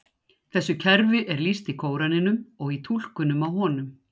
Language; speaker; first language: Icelandic; native; Icelandic